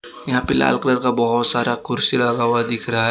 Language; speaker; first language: Hindi; non-native, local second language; Gujarati